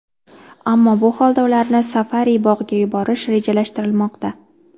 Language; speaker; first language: Uzbek; native; Uzbek